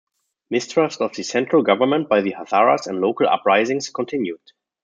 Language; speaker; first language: English; non-native, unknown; German